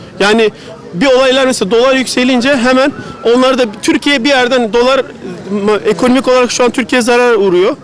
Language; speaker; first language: Turkish; native; Turkish